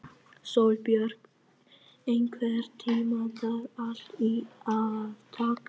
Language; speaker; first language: Icelandic; non-native, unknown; Vietnamese